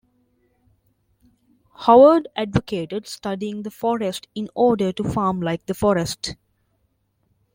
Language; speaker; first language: English; non-native, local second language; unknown